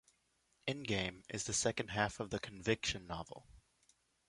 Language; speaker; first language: English; native; English